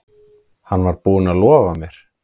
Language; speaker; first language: Icelandic; native; Icelandic